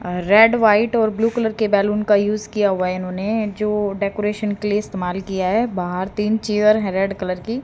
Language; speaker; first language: Hindi; native; Hindi